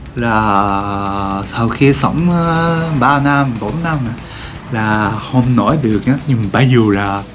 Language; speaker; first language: Vietnamese; non-native, learner; Japanese